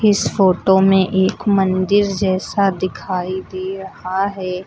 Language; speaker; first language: Hindi; native; Hindi